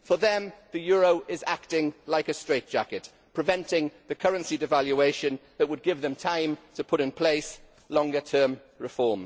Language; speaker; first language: English; native; English